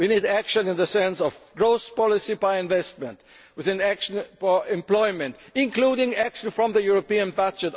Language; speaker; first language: English; non-native, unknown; German